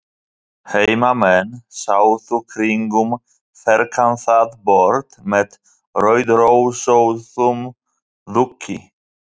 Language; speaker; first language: Icelandic; non-native, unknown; Polish